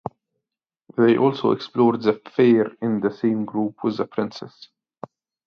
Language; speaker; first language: English; non-native, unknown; Arabic